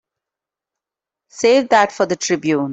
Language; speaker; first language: English; non-native, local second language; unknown